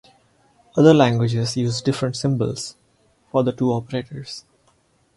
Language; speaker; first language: English; non-native, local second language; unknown